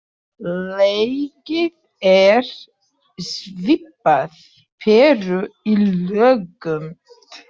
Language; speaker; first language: Icelandic; non-native, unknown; Portuguese